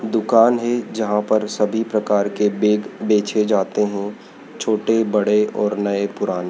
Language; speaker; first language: Hindi; native; Hindi